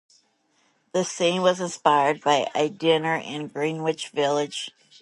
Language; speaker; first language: English; native; English